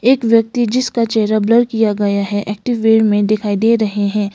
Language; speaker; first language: Hindi; non-native, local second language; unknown